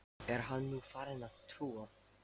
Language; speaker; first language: Icelandic; non-native, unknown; Lithuanian